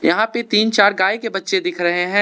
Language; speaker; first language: Hindi; non-native, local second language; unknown